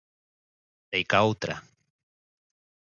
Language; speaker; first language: Galician; native; Galician